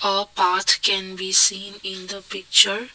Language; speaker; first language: English; non-native, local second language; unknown